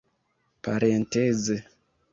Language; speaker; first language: Esperanto; non-native, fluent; Kinyarwanda